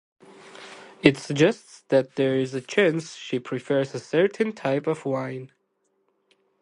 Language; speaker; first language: English; native; English